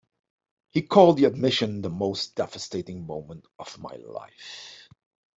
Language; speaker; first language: English; non-native, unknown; Dutch